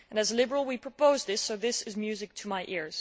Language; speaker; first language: English; non-native, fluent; Dutch